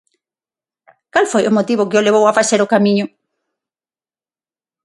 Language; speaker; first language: Galician; non-native, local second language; Spanish